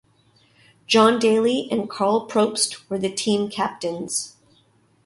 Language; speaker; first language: English; native; English